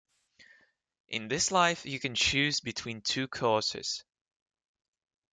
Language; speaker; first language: English; non-native, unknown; Russian